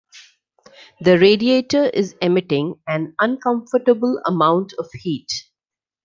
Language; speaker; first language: English; non-native, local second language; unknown